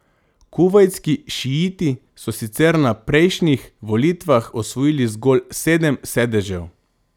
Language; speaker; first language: Slovenian; non-native, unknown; Macedonian